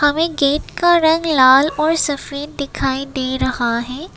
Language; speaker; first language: Hindi; non-native, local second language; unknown